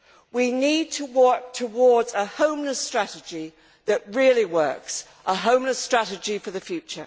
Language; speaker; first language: English; native; English